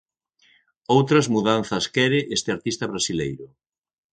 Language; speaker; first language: Galician; native; Galician